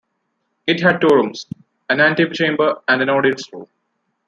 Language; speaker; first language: English; non-native, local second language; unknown